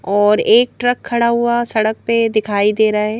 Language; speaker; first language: Hindi; native; Hindi